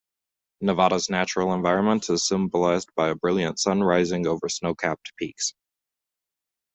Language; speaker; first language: English; native; English